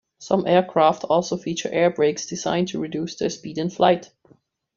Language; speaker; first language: English; non-native, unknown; German